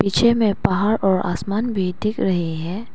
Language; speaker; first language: Hindi; non-native, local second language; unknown